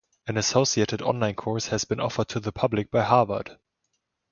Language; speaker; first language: English; non-native, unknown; German